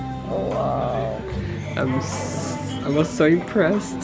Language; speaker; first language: English; non-native, learner; Portuguese